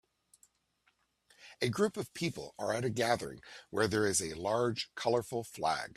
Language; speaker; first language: English; native; English